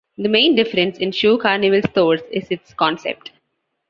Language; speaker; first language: English; non-native, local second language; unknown